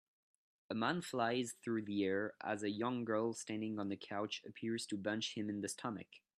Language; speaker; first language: English; non-native, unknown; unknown